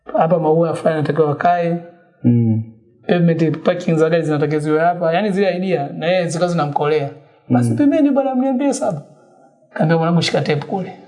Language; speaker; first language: Swahili; native; Swahili